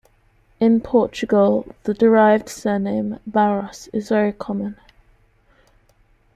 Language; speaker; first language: English; native; English